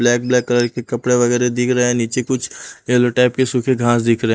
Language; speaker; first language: Hindi; non-native, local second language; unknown